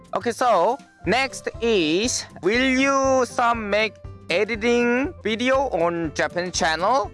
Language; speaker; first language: English; non-native, learner; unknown